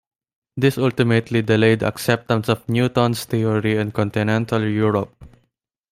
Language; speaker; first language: English; non-native, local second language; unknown